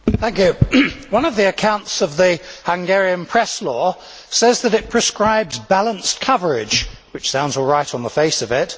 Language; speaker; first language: English; native; English